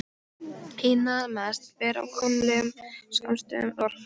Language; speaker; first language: Icelandic; non-native, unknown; Polish